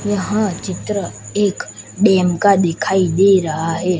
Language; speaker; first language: Hindi; non-native, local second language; Gujarati